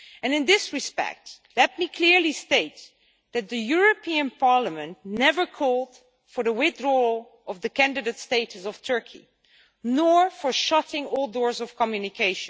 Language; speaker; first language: English; non-native, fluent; Dutch